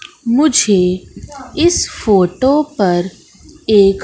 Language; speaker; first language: Hindi; native; Hindi